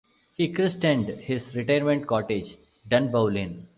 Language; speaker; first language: English; non-native, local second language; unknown